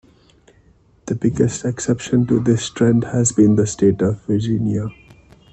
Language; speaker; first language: English; non-native, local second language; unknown